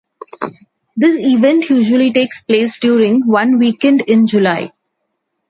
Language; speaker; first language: English; non-native, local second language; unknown